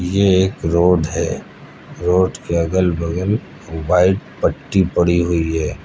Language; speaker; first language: Hindi; native; Hindi